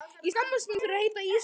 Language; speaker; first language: Icelandic; native; Icelandic